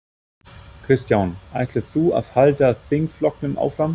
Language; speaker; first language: Icelandic; non-native, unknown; German